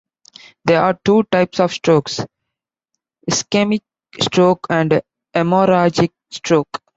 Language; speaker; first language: English; non-native, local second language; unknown